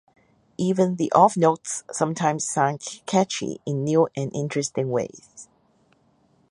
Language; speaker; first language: English; non-native, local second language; Cantonese